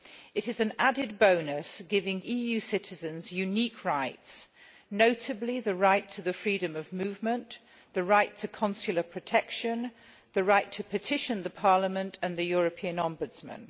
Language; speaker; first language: English; non-native, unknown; Polish